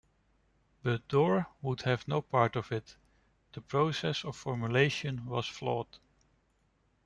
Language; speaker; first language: English; non-native, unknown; Dutch